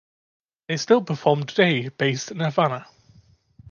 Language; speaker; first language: English; non-native, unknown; German